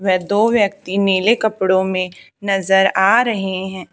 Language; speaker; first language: Hindi; native; Hindi